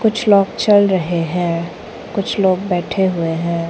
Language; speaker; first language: Hindi; non-native, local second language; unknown